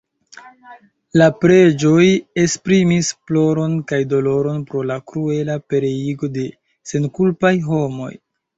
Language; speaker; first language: Esperanto; non-native, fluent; Chinese